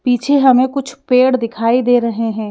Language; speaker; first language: Hindi; native; Hindi